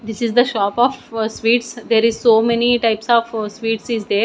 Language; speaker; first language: English; non-native, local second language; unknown